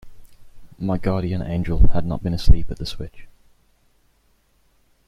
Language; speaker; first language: English; native; English